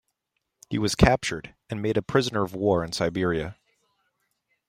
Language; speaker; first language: English; native; English